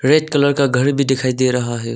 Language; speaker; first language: Hindi; non-native, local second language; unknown